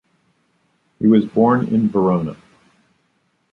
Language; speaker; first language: English; native; English